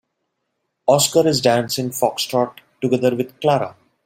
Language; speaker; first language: English; non-native, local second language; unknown